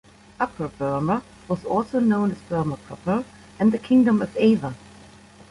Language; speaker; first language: English; non-native, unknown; German